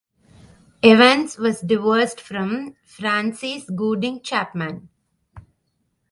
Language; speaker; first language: English; non-native, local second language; Tamil